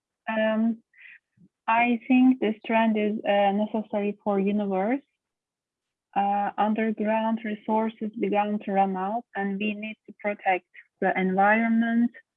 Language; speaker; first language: English; non-native, learner; Turkish